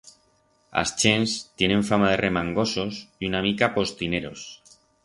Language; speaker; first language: Aragonese; non-native, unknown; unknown